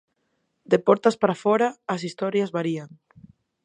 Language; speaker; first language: Galician; non-native, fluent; Spanish